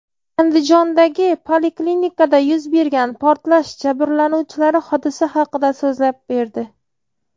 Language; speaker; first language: Uzbek; native; Uzbek